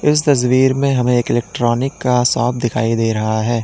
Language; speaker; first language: Hindi; native; Hindi